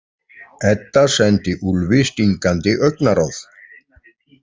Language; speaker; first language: Icelandic; native; Icelandic